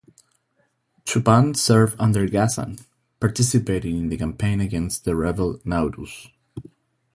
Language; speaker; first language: English; non-native, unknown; Spanish